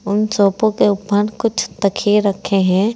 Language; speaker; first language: Hindi; native; Hindi